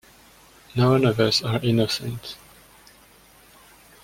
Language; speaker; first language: English; non-native, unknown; French